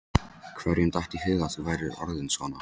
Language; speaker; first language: Icelandic; non-native, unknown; Polish